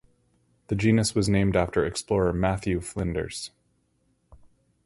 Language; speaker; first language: English; native; English